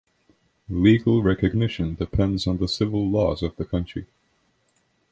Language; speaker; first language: English; non-native, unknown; Estonian